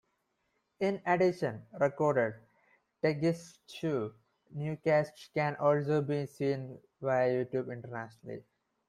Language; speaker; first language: English; non-native, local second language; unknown